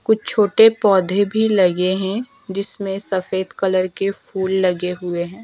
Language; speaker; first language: Hindi; native; Hindi